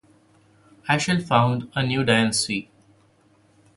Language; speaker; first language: English; non-native, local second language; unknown